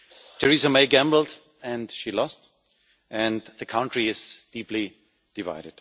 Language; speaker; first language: English; non-native, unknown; German